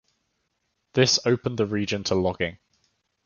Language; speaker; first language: English; native; English